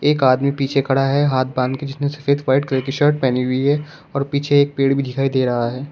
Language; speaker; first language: Hindi; native; Hindi